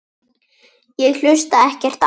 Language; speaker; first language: Icelandic; native; Icelandic